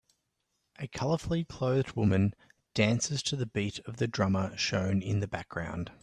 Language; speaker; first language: English; native; English